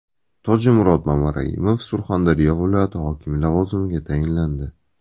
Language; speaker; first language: Uzbek; native; Uzbek